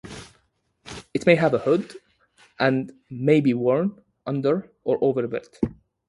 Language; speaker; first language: English; non-native, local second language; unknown